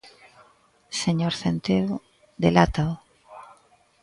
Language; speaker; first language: Galician; native; Galician